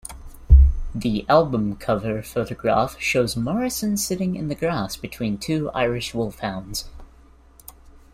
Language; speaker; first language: English; native; English